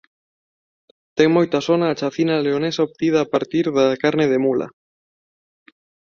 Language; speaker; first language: Galician; non-native, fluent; Spanish